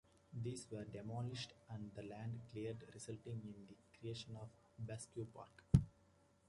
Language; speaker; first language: English; native; English